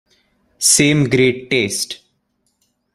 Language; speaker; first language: English; non-native, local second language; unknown